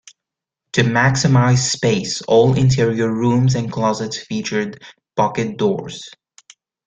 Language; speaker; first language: English; native; English